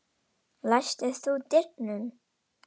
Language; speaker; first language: Icelandic; non-native, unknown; Indonesian